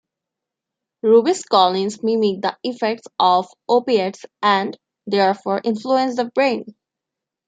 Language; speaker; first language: English; non-native, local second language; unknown